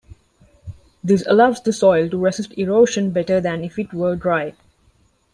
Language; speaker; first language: English; non-native, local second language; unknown